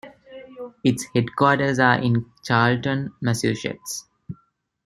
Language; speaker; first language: English; non-native, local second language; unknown